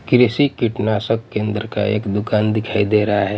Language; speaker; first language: Hindi; non-native, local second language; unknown